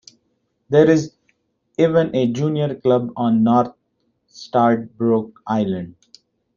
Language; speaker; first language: English; non-native, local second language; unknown